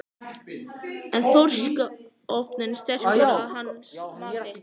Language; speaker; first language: Icelandic; native; Icelandic